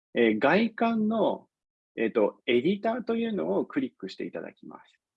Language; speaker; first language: Japanese; non-native, fluent; English